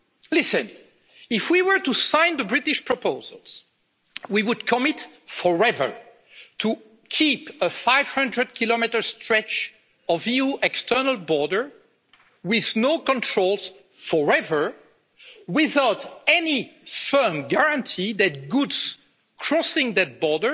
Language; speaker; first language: English; non-native, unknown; French